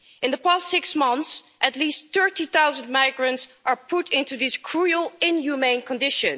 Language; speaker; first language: English; non-native, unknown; Dutch